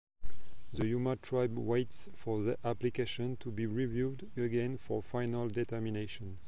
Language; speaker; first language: English; non-native, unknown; French